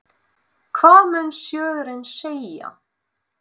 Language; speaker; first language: Icelandic; non-native, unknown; Russian